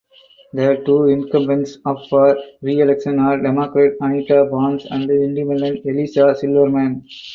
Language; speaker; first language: English; non-native, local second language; Tamil